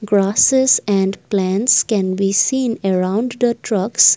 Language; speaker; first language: English; non-native, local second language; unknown